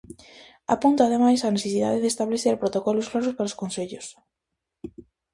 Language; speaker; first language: Galician; native; Galician